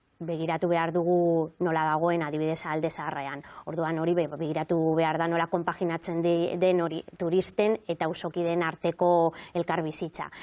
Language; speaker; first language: Basque; non-native, local second language; Spanish